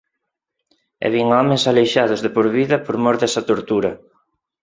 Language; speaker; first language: Galician; non-native, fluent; Spanish